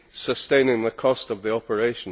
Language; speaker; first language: English; native; English